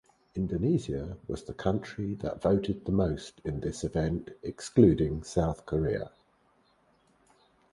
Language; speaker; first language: English; native; English